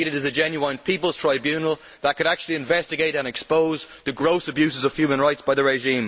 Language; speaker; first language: English; native; English